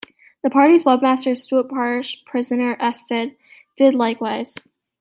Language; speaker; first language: English; native; English